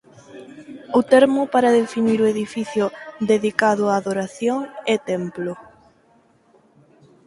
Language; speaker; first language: Galician; non-native, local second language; Spanish